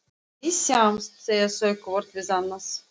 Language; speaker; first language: Icelandic; non-native, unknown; Russian